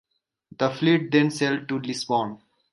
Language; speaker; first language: English; native; English